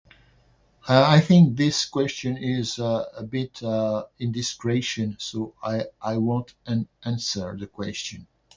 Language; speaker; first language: English; non-native, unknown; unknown